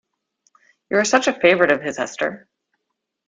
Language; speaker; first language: English; native; English